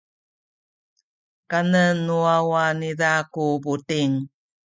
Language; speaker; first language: Sakizaya; native; Sakizaya